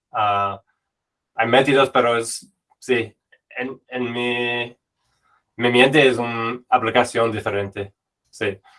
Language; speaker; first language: Spanish; non-native, fluent; English